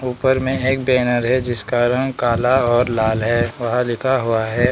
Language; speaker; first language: Hindi; non-native, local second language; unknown